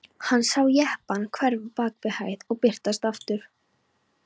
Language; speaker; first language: Icelandic; non-native, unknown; Polish